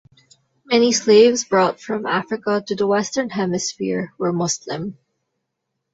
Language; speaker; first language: English; non-native, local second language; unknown